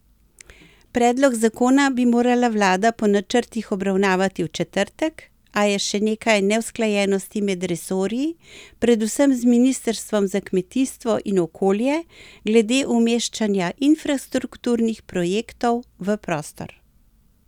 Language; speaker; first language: Slovenian; native; Slovenian